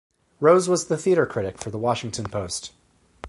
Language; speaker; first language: English; native; English